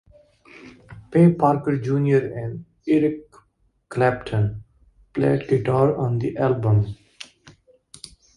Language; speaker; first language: English; native; English